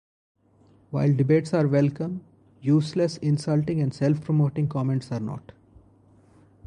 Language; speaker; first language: English; non-native, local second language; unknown